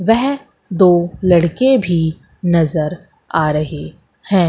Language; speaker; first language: Hindi; native; Hindi